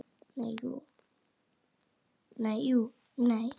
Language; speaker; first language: Icelandic; native; Icelandic